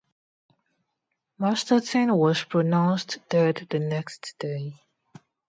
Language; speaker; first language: English; non-native, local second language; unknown